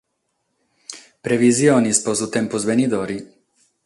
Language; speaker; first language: Sardinian; non-native, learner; Catalan